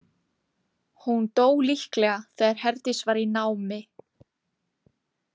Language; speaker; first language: Icelandic; native; Icelandic